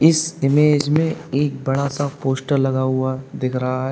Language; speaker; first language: Hindi; native; Hindi